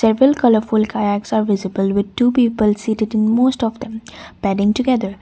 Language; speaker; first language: English; non-native, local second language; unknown